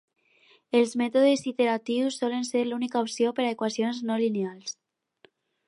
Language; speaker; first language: Catalan; non-native, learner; Spanish